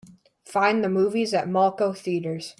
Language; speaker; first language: English; native; English